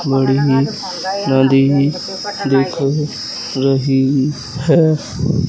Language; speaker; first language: Hindi; native; Hindi